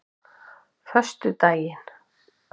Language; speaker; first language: Icelandic; native; Icelandic